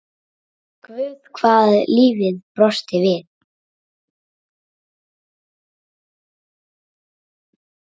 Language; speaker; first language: Icelandic; native; Icelandic